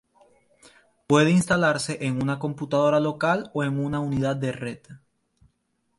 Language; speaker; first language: Spanish; native; Spanish